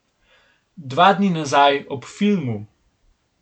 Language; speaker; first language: Slovenian; native; Slovenian